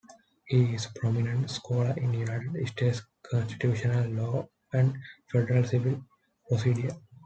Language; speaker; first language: English; non-native, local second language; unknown